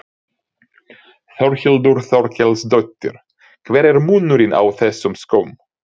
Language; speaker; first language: Icelandic; non-native, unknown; Ukrainian